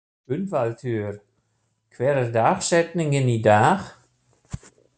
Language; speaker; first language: Icelandic; non-native, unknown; German